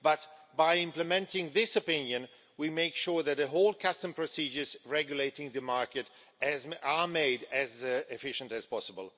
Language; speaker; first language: English; non-native, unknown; Swedish